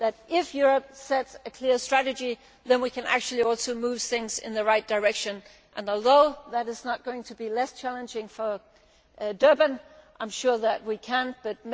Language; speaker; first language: English; non-native, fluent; Danish